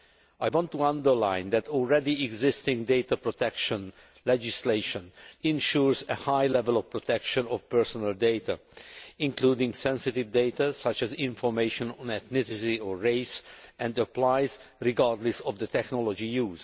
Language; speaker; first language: English; non-native, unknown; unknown